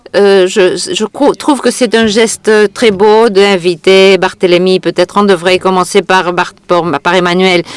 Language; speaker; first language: French; non-native, fluent; Catalan